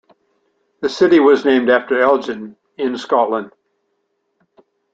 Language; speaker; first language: English; native; English